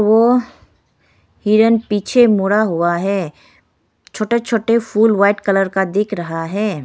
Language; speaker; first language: Hindi; non-native, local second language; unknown